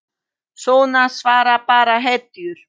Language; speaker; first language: Icelandic; non-native, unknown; Polish